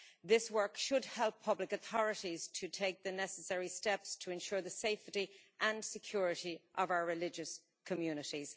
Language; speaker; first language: English; native; English